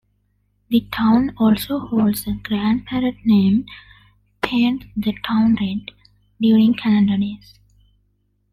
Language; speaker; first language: English; non-native, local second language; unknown